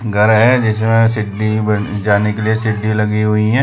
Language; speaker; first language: Hindi; non-native, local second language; Gujarati